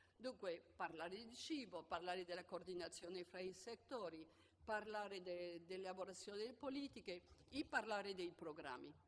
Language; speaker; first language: Italian; non-native, fluent; French